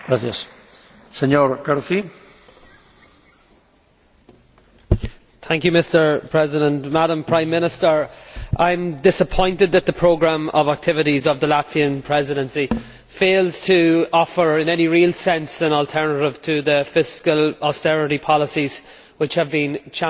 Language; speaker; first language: English; native; English